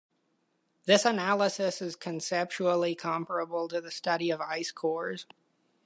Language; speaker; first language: English; native; English